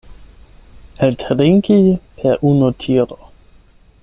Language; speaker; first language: Esperanto; non-native, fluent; German